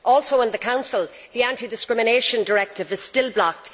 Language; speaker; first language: English; native; English